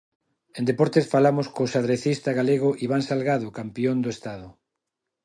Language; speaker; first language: Galician; non-native, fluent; Spanish